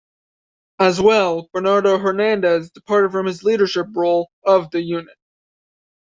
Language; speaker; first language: English; native; English